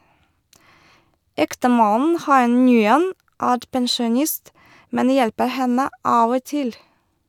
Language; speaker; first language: Norwegian; non-native, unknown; Russian